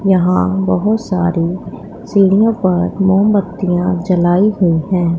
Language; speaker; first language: Hindi; non-native, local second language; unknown